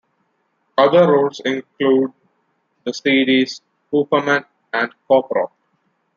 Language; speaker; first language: English; non-native, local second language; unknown